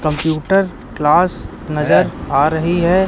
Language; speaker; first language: Hindi; native; Hindi